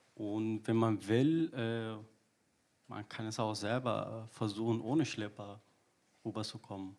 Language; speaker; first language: German; non-native, fluent; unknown